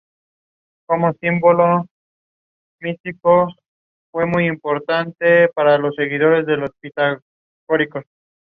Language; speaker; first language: English; non-native, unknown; Spanish